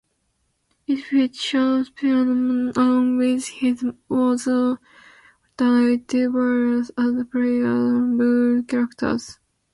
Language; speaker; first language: English; non-native, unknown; Japanese